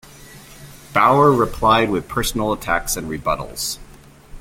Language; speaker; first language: English; native; English